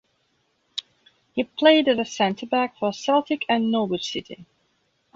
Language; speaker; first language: English; non-native, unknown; Belarusian